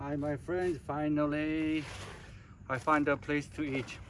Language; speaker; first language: English; non-native, learner; Chinese